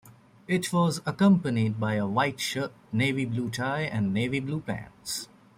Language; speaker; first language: English; native; English